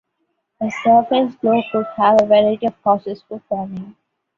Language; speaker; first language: English; non-native, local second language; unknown